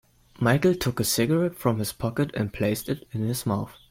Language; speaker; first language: English; non-native, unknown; German